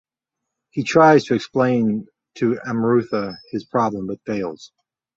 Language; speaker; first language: English; native; English